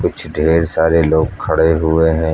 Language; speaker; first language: Hindi; native; Hindi